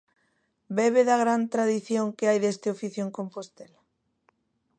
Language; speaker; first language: Galician; native; Galician